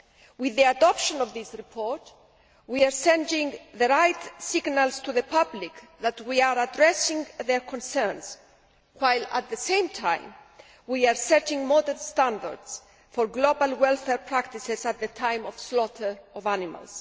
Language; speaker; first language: English; non-native, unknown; Greek